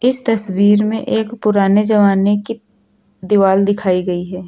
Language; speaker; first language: Hindi; native; Hindi